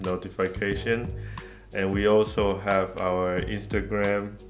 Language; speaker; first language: English; non-native, fluent; Chinese